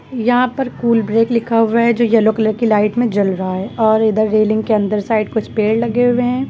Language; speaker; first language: Hindi; native; Hindi